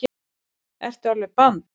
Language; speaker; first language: Icelandic; native; Icelandic